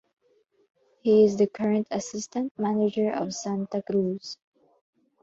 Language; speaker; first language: English; non-native, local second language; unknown